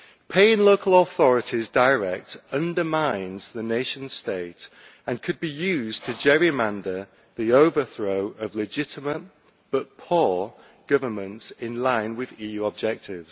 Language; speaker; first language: English; native; English